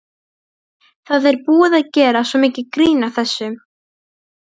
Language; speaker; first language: Icelandic; non-native, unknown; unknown